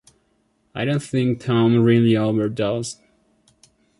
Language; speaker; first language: English; non-native, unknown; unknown